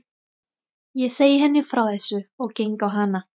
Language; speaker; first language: Icelandic; non-native, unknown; Thai